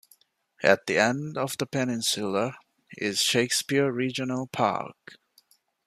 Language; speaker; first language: English; non-native, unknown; Divehi